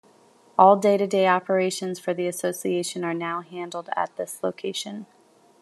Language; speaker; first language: English; native; English